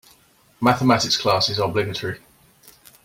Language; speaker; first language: English; native; English